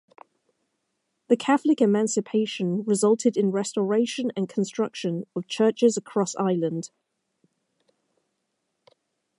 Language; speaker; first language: English; native; English